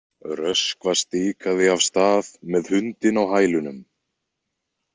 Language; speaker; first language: Icelandic; native; Icelandic